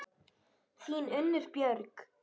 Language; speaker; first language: Icelandic; native; Icelandic